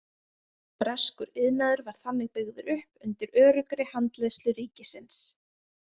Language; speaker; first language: Icelandic; native; Icelandic